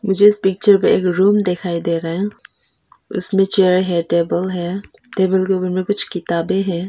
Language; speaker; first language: Hindi; non-native, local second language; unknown